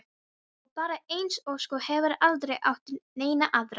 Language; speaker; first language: Icelandic; non-native, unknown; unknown